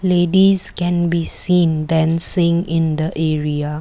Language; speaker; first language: English; non-native, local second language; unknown